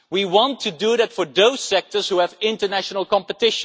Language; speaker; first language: English; non-native, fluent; Dutch